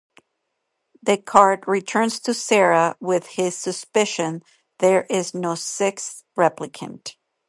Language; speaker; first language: English; non-native, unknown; Spanish